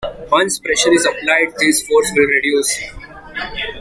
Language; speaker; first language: English; non-native, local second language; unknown